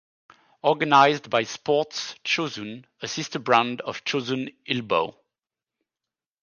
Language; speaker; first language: English; non-native, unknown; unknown